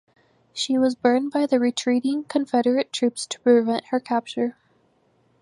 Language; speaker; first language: English; native; English